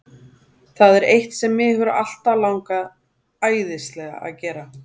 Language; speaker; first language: Icelandic; native; Icelandic